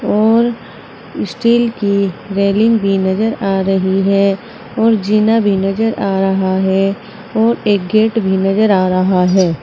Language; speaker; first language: Hindi; native; Hindi